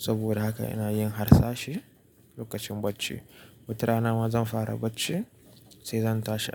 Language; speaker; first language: Hausa; native; Hausa